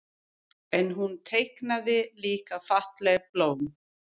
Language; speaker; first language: Icelandic; non-native, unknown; English